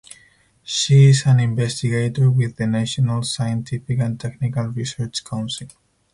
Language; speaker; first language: English; non-native, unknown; Spanish